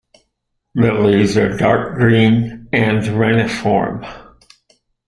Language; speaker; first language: English; native; English